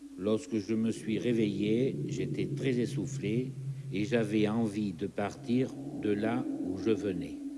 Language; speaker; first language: French; native; French